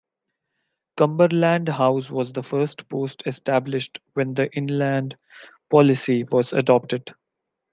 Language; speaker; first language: English; non-native, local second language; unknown